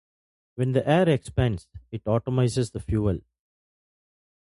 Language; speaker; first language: English; non-native, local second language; Tamil